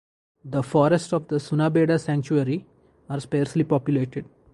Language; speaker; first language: English; non-native, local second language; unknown